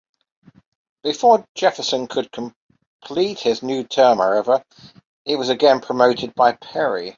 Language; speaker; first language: English; native; English